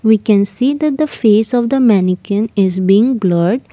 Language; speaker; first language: English; non-native, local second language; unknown